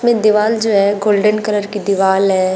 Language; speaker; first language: Hindi; native; Hindi